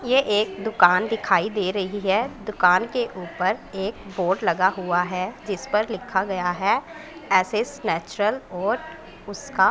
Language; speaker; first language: Hindi; non-native, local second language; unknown